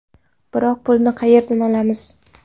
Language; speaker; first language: Uzbek; non-native, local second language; Kara-Kalpak